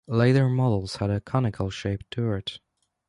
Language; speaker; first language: English; non-native, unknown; Polish